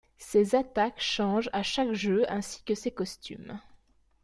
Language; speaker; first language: French; native; French